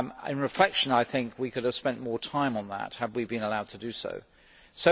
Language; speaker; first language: English; native; English